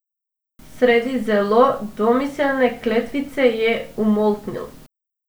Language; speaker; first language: Slovenian; non-native, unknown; Macedonian